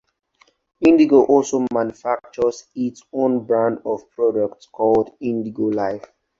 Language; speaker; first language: English; non-native, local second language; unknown